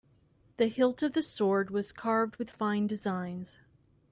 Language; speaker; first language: English; native; English